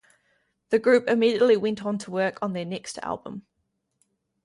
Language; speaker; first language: English; native; English